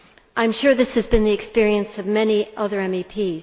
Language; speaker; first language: English; native; English